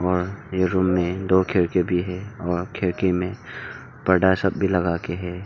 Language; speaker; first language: Hindi; non-native, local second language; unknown